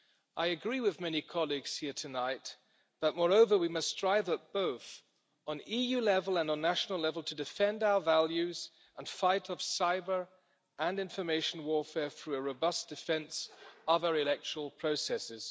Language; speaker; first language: English; non-native, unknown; German